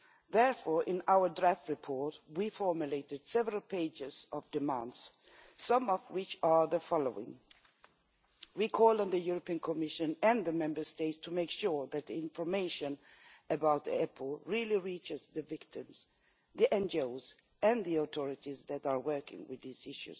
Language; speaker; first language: English; non-native, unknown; Swedish